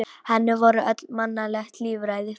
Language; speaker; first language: Icelandic; non-native, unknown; Polish